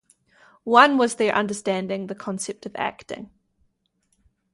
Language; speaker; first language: English; native; English